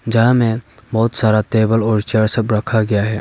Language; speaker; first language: Hindi; non-native, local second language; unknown